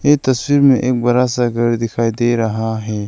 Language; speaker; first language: Hindi; non-native, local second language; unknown